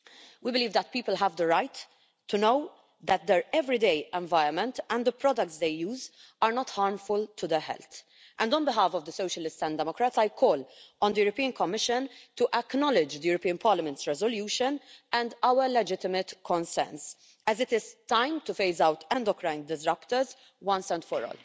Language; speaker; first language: English; non-native, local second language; Maltese